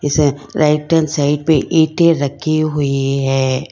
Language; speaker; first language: Hindi; non-native, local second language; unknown